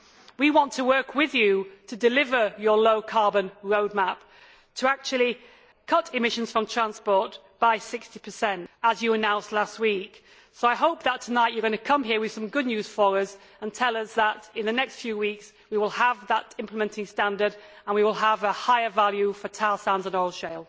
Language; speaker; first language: English; native; English